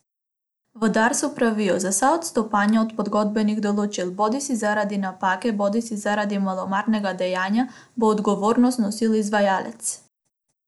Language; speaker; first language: Slovenian; non-native, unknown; Macedonian